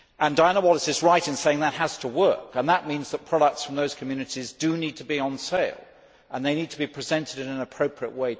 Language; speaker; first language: English; native; English